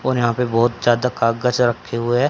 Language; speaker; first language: Hindi; native; Hindi